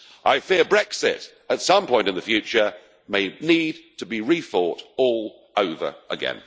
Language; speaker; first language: English; native; English